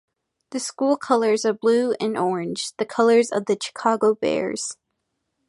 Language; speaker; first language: English; native; English